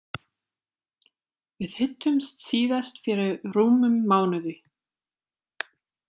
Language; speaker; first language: Icelandic; non-native, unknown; German